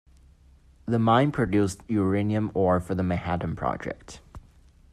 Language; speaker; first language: English; non-native, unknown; Chinese